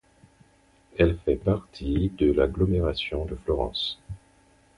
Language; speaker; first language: French; non-native, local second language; Haitian Creole